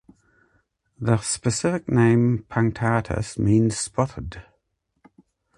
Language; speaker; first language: English; native; English